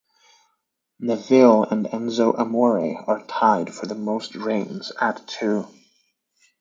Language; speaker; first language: English; native; English